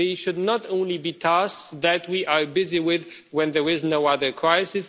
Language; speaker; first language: English; non-native, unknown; Romanian